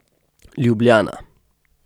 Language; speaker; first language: Slovenian; native; Slovenian